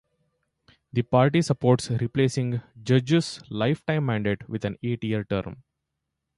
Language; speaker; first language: English; non-native, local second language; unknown